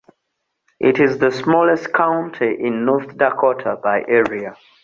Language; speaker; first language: English; non-native, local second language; Ganda